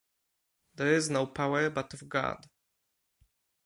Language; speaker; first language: English; non-native, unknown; Polish